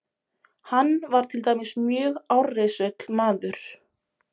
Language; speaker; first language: Icelandic; non-native, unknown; Polish